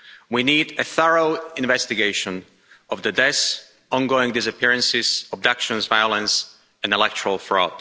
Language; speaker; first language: English; non-native, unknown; Slovak